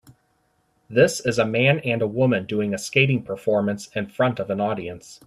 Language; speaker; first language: English; native; English